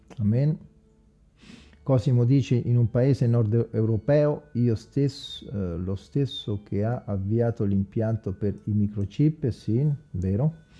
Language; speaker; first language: Italian; non-native, fluent; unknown